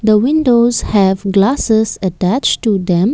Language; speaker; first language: English; non-native, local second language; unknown